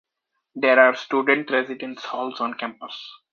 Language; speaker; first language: English; native; English